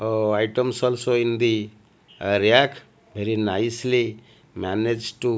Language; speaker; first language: English; non-native, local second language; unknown